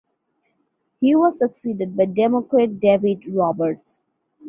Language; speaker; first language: English; non-native, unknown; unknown